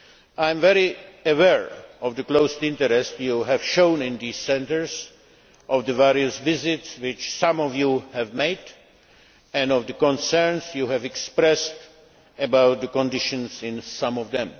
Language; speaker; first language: English; non-native, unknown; Czech